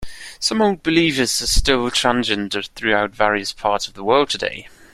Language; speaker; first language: English; non-native, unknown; German